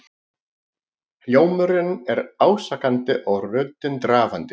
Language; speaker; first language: Icelandic; non-native, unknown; Greek